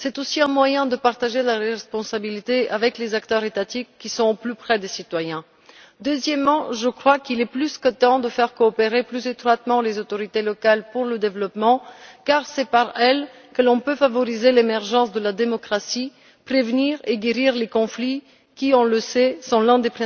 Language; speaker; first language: French; non-native, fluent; Bulgarian